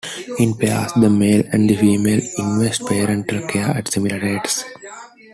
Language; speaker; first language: English; non-native, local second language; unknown